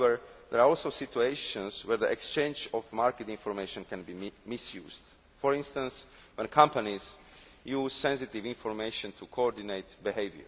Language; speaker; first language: English; non-native, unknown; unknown